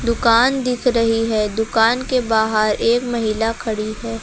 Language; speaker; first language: Hindi; native; Hindi